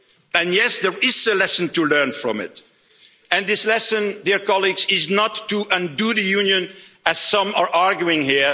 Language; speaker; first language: English; non-native, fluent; Dutch